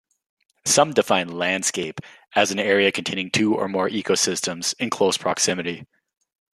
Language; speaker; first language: English; native; English